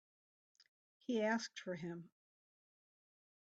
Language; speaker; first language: English; native; English